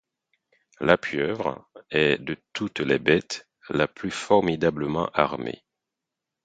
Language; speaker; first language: French; non-native, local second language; Haitian Creole